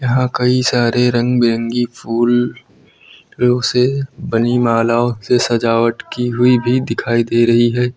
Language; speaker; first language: Hindi; native; Hindi